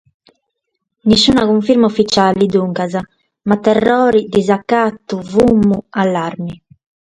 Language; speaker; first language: Sardinian; native; Sardinian